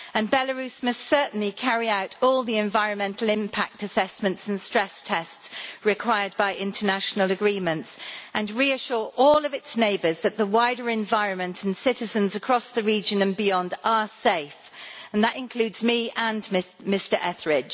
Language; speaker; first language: English; native; English